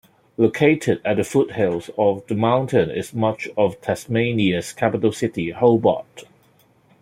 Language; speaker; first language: English; non-native, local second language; Cantonese